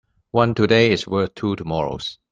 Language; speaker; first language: English; non-native, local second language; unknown